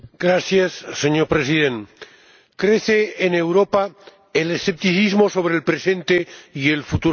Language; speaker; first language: Spanish; non-native, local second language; Catalan